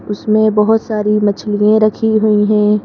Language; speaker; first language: Hindi; native; Hindi